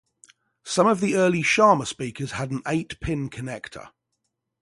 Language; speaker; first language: English; native; English